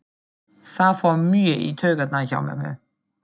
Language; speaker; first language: Icelandic; non-native, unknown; German